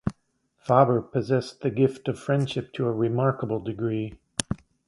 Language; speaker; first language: English; native; English